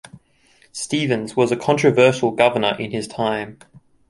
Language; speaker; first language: English; native; English